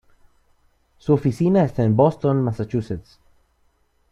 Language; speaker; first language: Spanish; native; Spanish